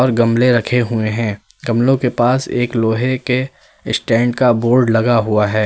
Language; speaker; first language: Hindi; native; Hindi